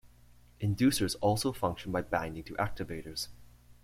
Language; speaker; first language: English; native; English